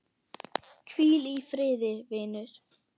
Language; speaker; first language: Icelandic; non-native, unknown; German